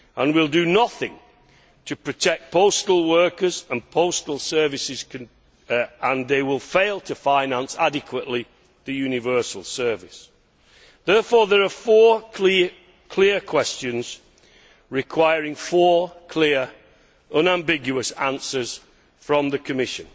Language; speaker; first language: English; native; English